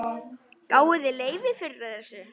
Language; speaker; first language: Icelandic; native; Icelandic